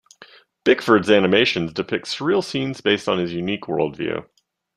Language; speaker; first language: English; native; English